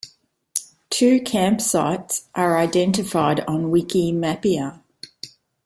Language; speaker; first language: English; native; English